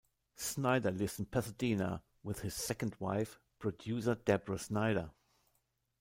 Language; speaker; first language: English; non-native, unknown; German